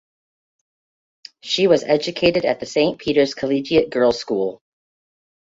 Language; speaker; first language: English; native; English